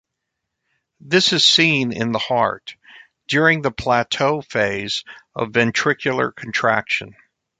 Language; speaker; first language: English; native; English